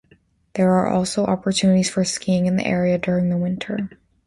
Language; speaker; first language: English; native; English